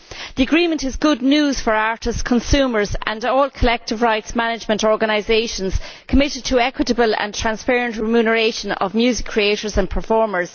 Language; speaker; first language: English; native; English